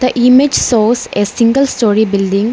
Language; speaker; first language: English; non-native, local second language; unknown